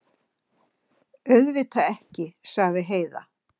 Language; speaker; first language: Icelandic; native; Icelandic